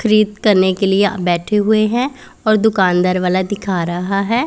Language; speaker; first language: Hindi; non-native, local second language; Punjabi